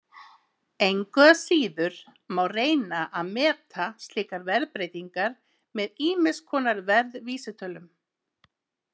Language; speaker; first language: Icelandic; native; Icelandic